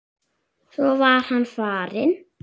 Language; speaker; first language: Icelandic; native; Icelandic